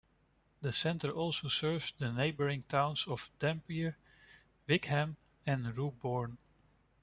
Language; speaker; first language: English; non-native, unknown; Dutch